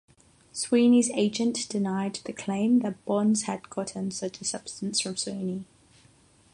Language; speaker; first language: English; non-native, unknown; Catalan